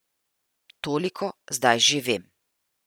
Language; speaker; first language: Slovenian; native; Slovenian